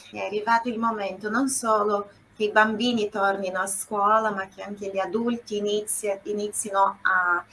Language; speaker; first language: Italian; non-native, fluent; Portuguese